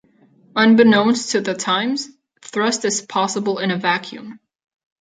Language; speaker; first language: English; non-native, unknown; Catalan